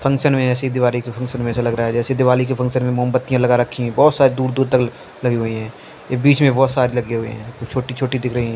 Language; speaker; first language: Hindi; non-native, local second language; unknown